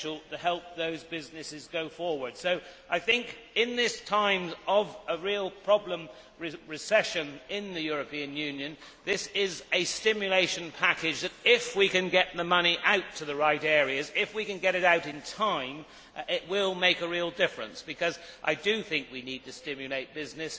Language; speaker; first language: English; native; English